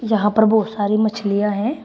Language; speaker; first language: Hindi; native; Hindi